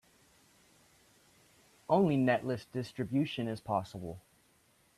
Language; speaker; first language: English; native; English